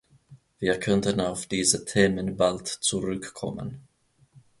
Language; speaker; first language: German; non-native, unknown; Finnish